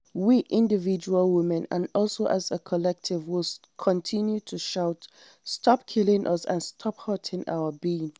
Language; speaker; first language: English; non-native, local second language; Hausa